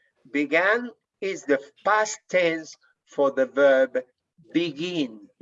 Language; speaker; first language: English; non-native, fluent; Spanish